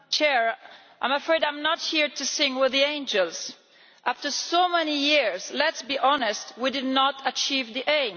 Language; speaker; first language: English; non-native, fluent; Italian